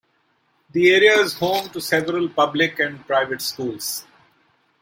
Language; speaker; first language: English; non-native, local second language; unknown